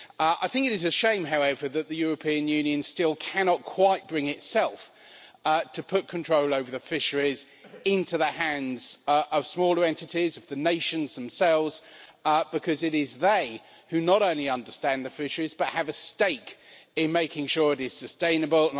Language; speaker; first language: English; native; English